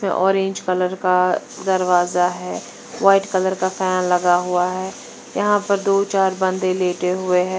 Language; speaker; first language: Hindi; non-native, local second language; Punjabi